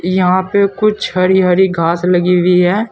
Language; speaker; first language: Hindi; native; Hindi